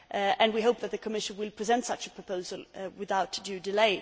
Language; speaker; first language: English; native; English